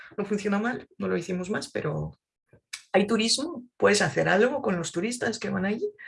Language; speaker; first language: Spanish; non-native, fluent; French